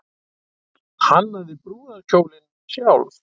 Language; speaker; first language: Icelandic; native; Icelandic